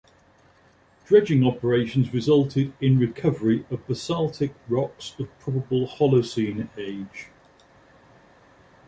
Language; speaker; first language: English; native; English